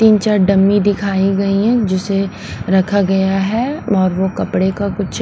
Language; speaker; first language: Hindi; non-native, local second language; Punjabi